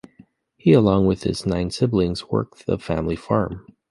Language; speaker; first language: English; native; English